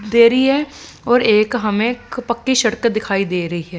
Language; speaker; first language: Hindi; non-native, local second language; Punjabi